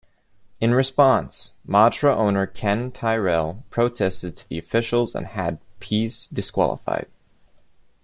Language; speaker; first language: English; native; English